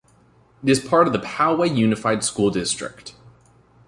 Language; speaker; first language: English; native; English